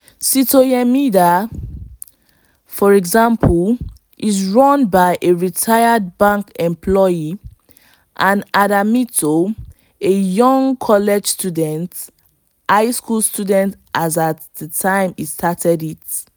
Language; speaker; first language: English; non-native, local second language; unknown